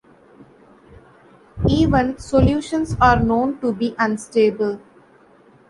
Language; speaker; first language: English; non-native, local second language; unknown